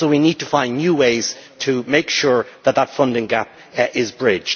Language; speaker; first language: English; native; English